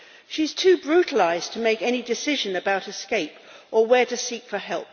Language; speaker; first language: English; native; English